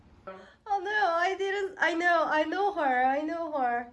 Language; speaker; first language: English; non-native, learner; Korean